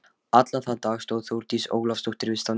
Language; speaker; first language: Icelandic; non-native, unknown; Lithuanian